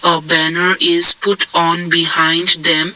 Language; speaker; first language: English; non-native, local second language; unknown